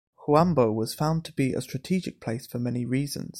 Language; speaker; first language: English; native; English